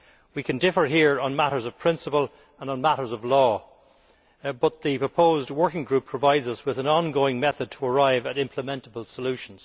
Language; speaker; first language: English; native; English